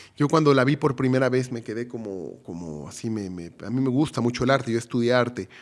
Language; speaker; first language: Spanish; native; Spanish